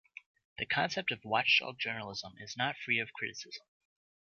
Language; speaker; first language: English; native; English